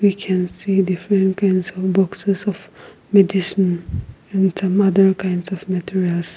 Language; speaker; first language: English; non-native, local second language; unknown